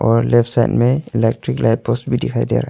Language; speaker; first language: Hindi; non-native, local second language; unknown